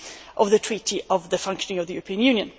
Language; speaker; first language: English; non-native, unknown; Swedish